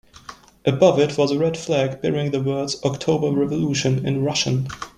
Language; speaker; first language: English; non-native, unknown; German